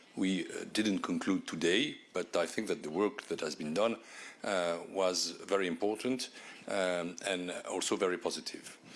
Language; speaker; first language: English; non-native, fluent; French